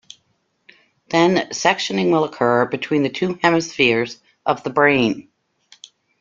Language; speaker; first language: English; native; English